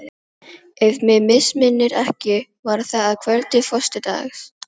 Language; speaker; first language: Icelandic; non-native, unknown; Filipino